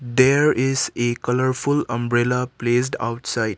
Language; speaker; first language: English; non-native, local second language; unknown